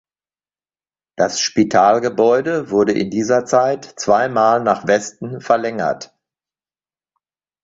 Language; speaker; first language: German; native; German